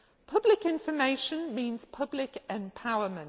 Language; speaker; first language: English; native; English